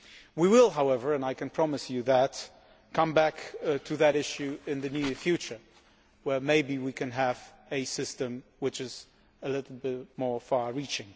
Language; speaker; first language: English; non-native, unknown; Polish